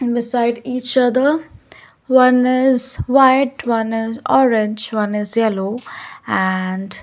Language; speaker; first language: English; non-native, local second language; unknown